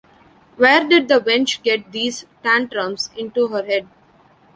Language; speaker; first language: English; non-native, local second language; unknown